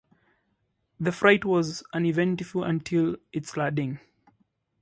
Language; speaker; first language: English; native; English